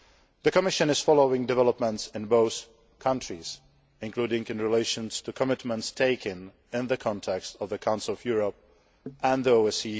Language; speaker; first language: English; non-native, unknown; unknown